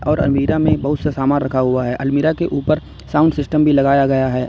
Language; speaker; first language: Hindi; native; Hindi